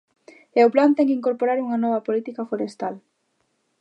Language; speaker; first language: Galician; native; Galician